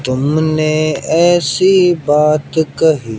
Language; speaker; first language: Hindi; native; Hindi